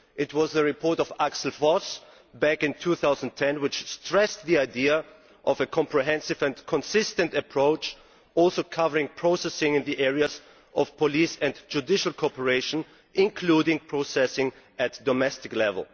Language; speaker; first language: English; non-native, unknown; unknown